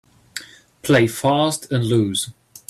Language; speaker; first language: English; non-native, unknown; German